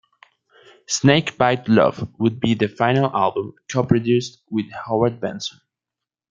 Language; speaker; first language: English; non-native, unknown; Spanish